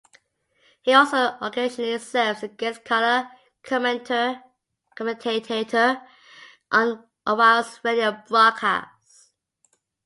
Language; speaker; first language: English; native; English